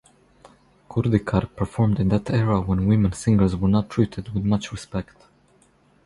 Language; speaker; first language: English; non-native, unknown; Croatian